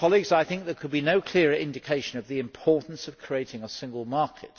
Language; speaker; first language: English; native; English